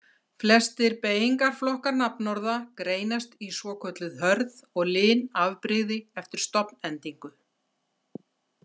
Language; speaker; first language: Icelandic; native; Icelandic